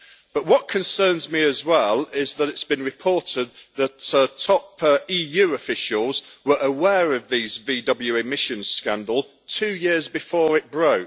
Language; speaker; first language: English; native; English